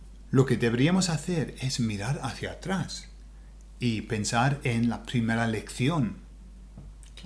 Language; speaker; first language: Spanish; non-native, fluent; English